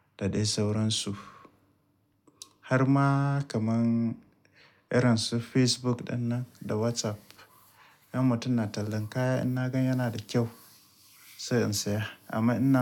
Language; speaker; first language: Hausa; native; Hausa